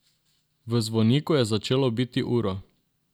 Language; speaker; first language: Slovenian; non-native, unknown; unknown